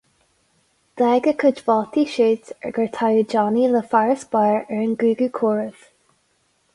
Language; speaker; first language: Irish; non-native, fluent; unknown